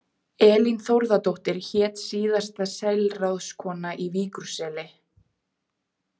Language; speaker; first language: Icelandic; native; Icelandic